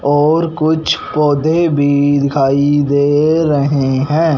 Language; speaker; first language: Hindi; non-native, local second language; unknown